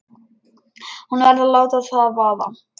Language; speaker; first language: Icelandic; non-native, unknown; Lithuanian